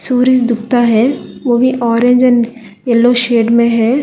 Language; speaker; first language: Hindi; non-native, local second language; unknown